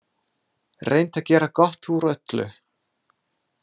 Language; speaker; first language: Icelandic; non-native, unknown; English